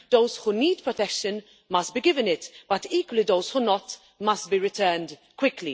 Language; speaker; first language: English; non-native, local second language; Maltese